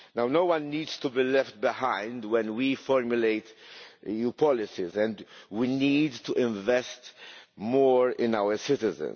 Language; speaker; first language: English; non-native, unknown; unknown